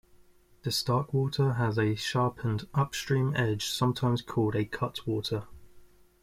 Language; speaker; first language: English; native; English